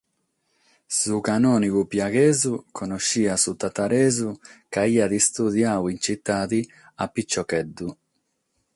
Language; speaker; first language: Sardinian; non-native, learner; Catalan